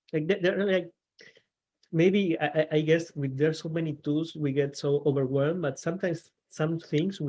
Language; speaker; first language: English; non-native, fluent; Spanish